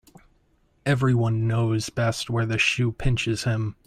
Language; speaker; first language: English; native; English